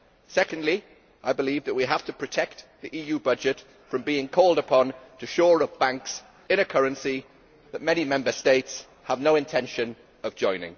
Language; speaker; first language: English; native; English